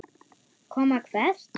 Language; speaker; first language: Icelandic; non-native, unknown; German